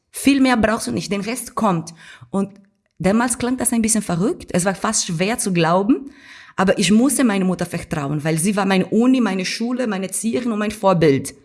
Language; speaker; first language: German; non-native, fluent; Portuguese